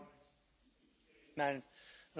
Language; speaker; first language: English; native; English